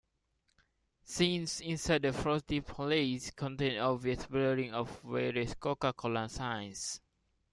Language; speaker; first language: English; non-native, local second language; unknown